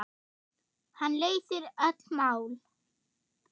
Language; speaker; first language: Icelandic; non-native, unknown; German